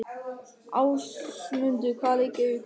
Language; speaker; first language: Icelandic; non-native, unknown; German